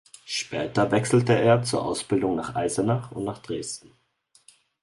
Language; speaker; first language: German; native; German